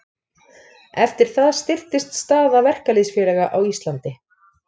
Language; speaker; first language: Icelandic; native; Icelandic